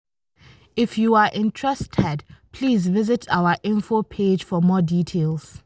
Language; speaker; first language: English; non-native, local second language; Hausa